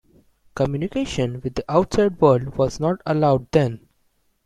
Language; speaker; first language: English; non-native, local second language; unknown